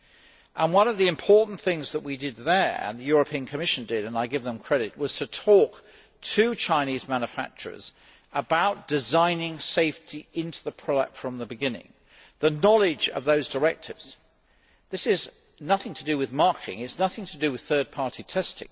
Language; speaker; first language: English; native; English